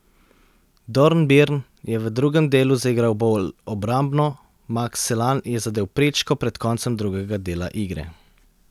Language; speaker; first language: Slovenian; native; Slovenian